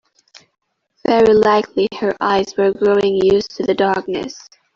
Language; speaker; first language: English; non-native, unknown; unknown